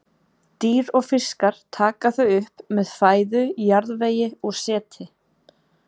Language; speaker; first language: Icelandic; native; Icelandic